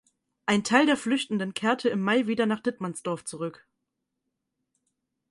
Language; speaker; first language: German; native; German